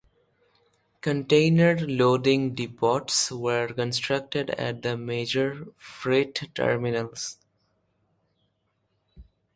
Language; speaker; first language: English; non-native, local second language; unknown